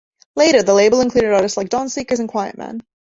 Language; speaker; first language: English; native; English